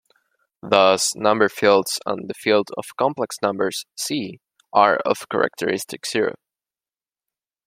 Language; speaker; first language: English; non-native, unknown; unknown